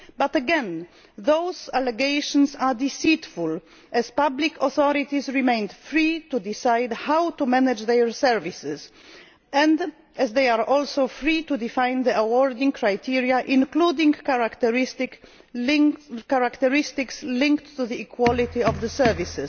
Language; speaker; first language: English; non-native, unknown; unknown